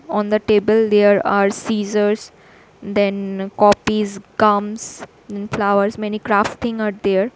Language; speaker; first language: English; non-native, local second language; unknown